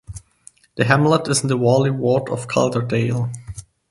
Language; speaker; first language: English; non-native, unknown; German